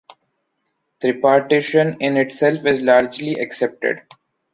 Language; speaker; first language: English; non-native, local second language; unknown